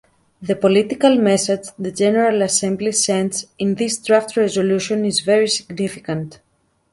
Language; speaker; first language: English; native; English